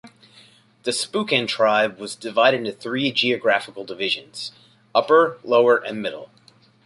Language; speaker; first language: English; native; English